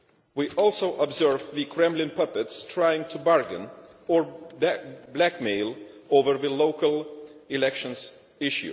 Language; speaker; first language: English; non-native, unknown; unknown